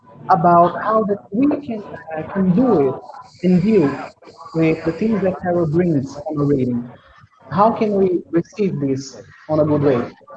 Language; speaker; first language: English; non-native, fluent; Portuguese